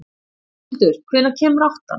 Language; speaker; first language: Icelandic; native; Icelandic